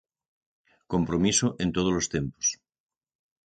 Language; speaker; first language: Galician; native; Galician